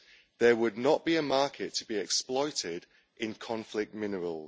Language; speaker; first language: English; native; English